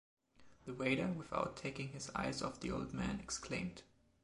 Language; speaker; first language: English; non-native, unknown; German